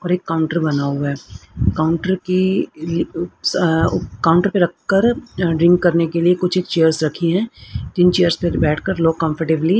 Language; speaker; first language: Hindi; native; Hindi